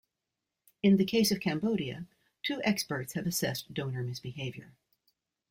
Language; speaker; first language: English; native; English